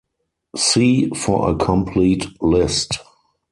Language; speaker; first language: English; non-native, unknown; German